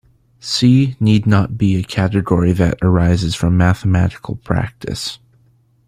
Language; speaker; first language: English; native; English